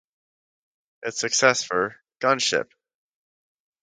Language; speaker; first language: English; native; English